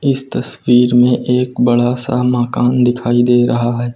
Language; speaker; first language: Hindi; native; Hindi